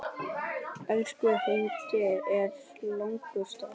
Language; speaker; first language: Icelandic; native; Icelandic